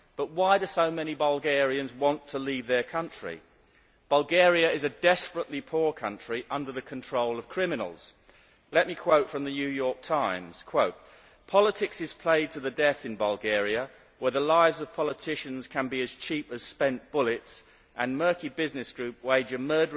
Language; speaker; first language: English; native; English